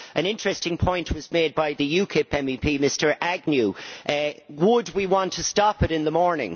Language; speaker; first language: English; native; English